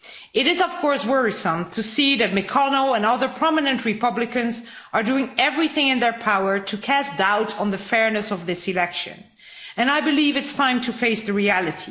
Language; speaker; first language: English; non-native, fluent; Dutch